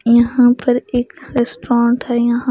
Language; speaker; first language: Hindi; non-native, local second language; Punjabi